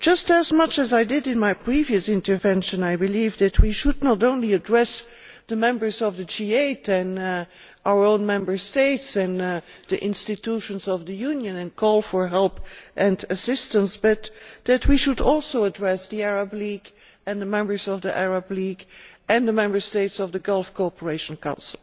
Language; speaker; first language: English; non-native, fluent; Dutch